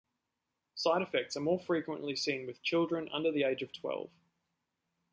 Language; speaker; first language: English; native; English